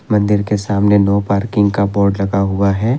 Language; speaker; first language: Hindi; non-native, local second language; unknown